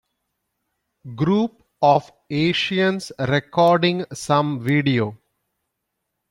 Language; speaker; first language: English; non-native, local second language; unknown